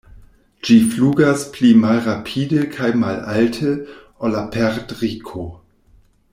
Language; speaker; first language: Esperanto; non-native, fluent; German